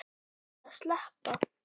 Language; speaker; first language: Icelandic; native; Icelandic